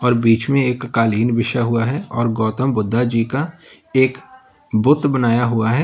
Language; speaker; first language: Hindi; native; Hindi